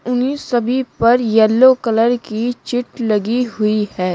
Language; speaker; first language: Hindi; native; Hindi